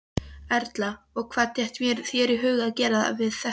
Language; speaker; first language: Icelandic; non-native, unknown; Polish